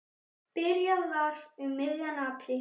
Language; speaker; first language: Icelandic; native; Icelandic